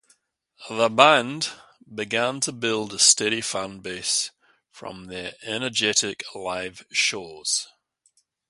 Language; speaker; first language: English; native; English